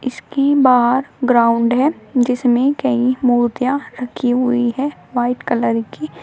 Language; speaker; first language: Hindi; native; Hindi